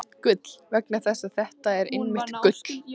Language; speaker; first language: Icelandic; native; Icelandic